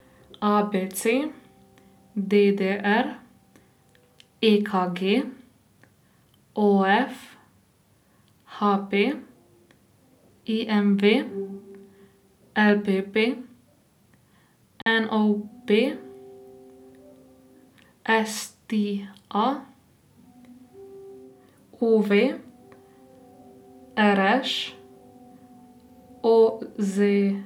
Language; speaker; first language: Slovenian; native; Slovenian